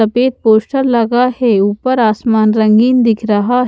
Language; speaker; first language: Hindi; native; Hindi